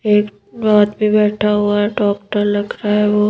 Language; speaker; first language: Hindi; native; Hindi